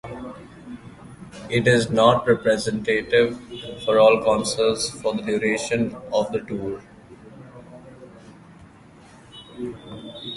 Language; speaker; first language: English; non-native, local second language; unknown